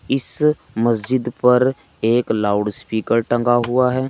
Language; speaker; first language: Hindi; native; Hindi